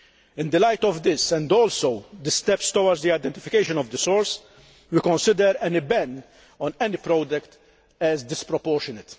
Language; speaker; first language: English; non-native, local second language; Maltese